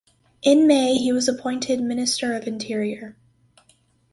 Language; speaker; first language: English; native; English